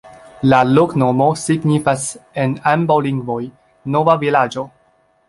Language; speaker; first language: Esperanto; non-native, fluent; Chinese